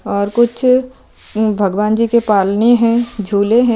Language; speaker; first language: Hindi; non-native, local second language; Punjabi